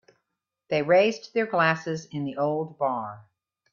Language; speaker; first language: English; native; English